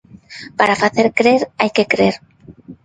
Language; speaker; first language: Galician; non-native, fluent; Spanish